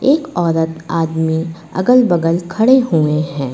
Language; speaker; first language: Hindi; native; Hindi